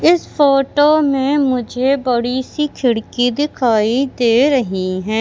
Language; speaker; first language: Hindi; native; Hindi